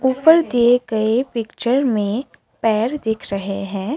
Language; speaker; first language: Hindi; non-native, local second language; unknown